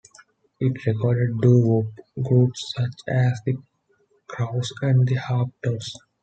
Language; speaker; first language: English; non-native, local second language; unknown